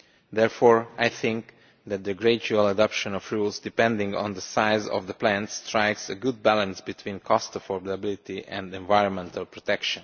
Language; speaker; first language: English; non-native, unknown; Romanian